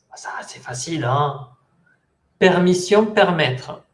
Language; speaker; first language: French; non-native, fluent; Spanish